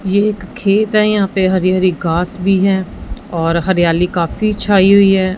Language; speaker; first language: Hindi; non-native, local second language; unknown